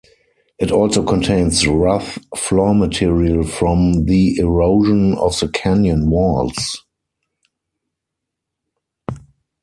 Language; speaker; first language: English; non-native, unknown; German